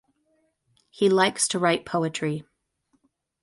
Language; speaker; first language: English; native; English